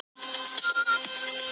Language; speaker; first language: Icelandic; non-native, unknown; Thai